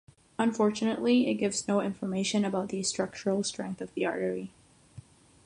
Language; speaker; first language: English; non-native, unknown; Catalan